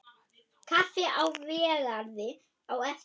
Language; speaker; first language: Icelandic; non-native, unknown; German